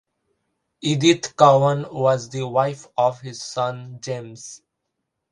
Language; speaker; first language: English; non-native, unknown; Bangla